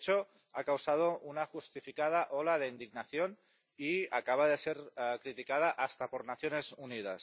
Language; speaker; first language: Spanish; non-native, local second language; Catalan